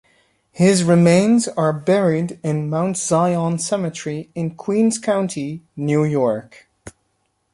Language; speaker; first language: English; native; English